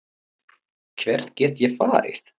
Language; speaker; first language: Icelandic; native; Icelandic